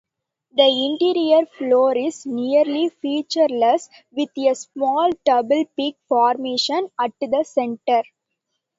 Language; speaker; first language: English; non-native, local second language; Tamil